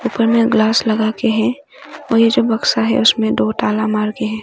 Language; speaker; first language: Hindi; non-native, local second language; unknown